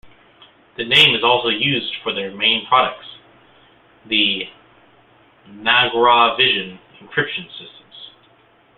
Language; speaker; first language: English; native; English